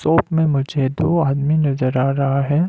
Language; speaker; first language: Hindi; non-native, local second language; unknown